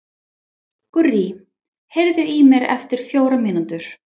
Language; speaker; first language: Icelandic; non-native, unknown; English